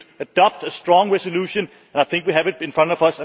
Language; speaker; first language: English; non-native, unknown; Danish